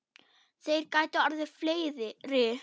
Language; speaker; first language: Icelandic; non-native, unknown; German